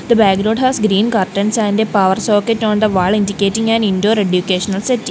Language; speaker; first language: English; non-native, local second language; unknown